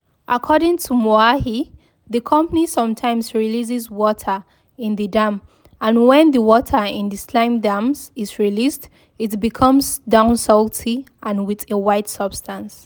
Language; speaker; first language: English; non-native, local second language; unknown